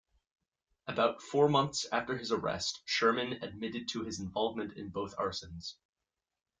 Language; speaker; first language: English; native; English